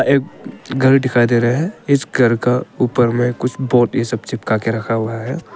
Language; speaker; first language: Hindi; early bilingual, other home language; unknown